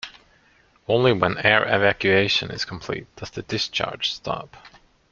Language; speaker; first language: English; non-native, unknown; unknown